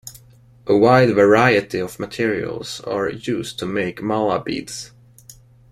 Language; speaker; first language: English; non-native, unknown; Swedish